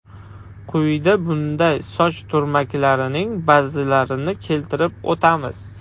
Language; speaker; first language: Uzbek; non-native, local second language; Russian